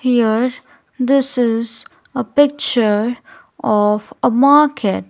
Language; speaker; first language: English; non-native, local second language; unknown